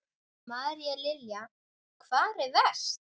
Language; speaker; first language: Icelandic; native; Icelandic